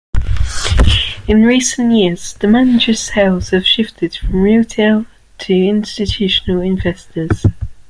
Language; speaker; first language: English; native; English